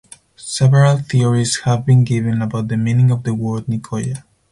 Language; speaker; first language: English; non-native, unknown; Spanish